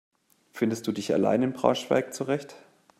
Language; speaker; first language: German; native; German